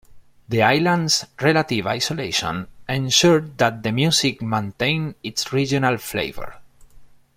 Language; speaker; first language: English; non-native, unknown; Spanish